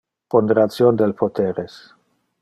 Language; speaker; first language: Interlingua; non-native, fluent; Dutch